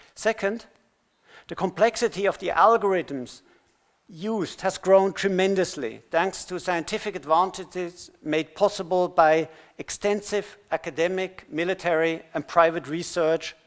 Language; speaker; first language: English; non-native, fluent; German